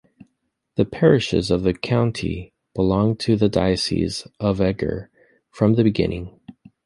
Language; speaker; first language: English; native; English